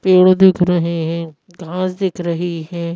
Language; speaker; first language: Hindi; native; Hindi